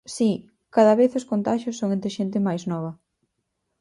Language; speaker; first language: Galician; native; Galician